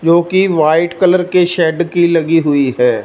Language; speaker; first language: Hindi; non-native, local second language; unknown